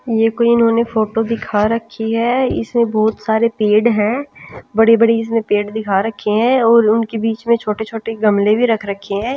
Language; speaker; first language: Hindi; non-native, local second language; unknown